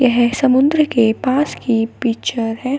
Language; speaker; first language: Hindi; native; Hindi